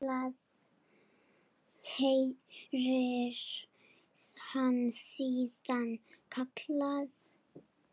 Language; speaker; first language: Icelandic; non-native, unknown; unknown